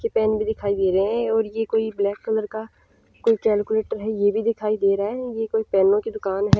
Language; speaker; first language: Hindi; non-native, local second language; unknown